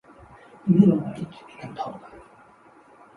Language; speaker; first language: English; non-native, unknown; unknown